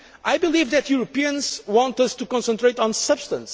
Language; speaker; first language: English; non-native, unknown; Portuguese